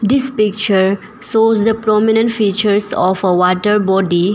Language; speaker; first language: English; non-native, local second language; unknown